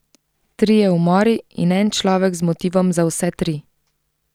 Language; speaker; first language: Slovenian; native; Slovenian